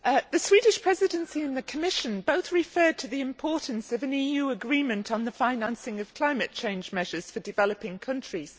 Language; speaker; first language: English; native; English